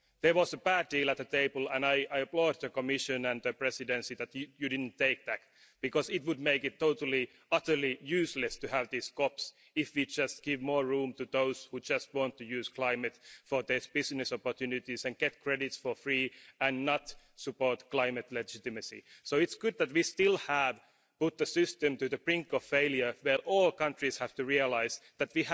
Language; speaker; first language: English; non-native, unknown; Finnish